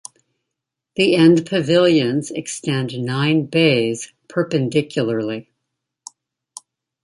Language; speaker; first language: English; native; English